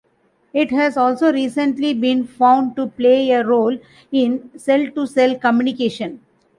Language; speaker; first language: English; non-native, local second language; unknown